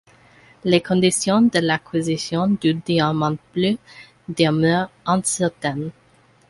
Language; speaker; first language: French; non-native, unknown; English